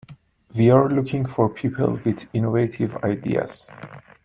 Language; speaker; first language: English; non-native, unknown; Persian